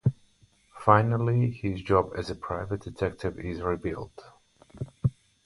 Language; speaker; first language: English; non-native, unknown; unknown